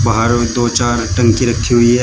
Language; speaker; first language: Hindi; native; Hindi